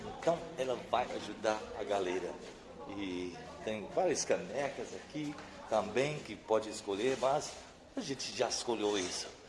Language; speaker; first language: Portuguese; non-native, fluent; English